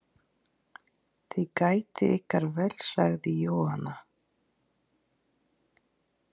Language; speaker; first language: Icelandic; non-native, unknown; Polish